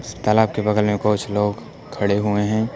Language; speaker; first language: Hindi; native; Hindi